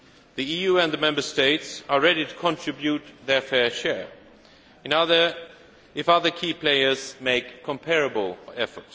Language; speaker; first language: English; non-native, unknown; Swedish